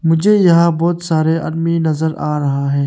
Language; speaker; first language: Hindi; early bilingual, other home language; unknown